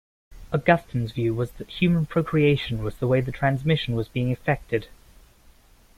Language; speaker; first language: English; native; English